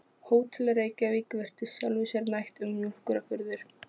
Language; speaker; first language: Icelandic; non-native, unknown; Polish